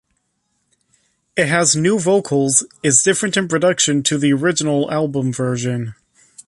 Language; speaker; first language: English; native; English